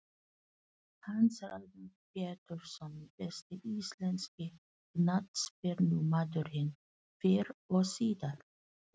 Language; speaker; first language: Icelandic; non-native, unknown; Filipino